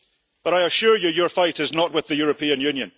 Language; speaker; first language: English; early bilingual, heritage; English